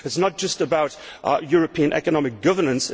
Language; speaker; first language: English; native; English